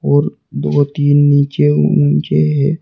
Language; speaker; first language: Hindi; native; Hindi